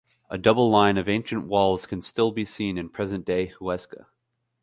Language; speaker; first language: English; native; English